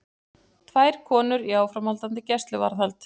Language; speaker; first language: Icelandic; native; Icelandic